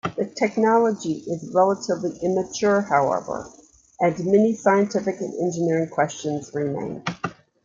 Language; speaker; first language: English; native; English